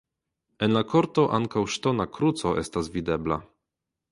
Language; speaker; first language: Esperanto; non-native, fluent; Polish